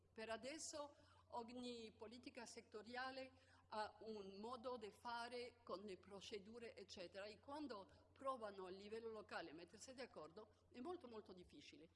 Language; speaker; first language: Italian; non-native, fluent; French